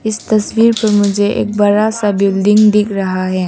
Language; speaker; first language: Hindi; non-native, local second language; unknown